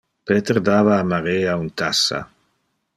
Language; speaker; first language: Interlingua; non-native, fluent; Dutch